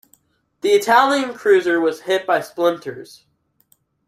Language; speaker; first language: English; native; English